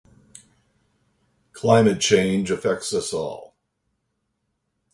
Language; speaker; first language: English; native; English